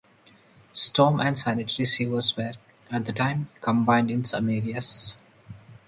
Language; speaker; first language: English; non-native, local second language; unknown